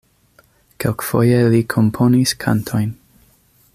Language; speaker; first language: Esperanto; non-native, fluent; English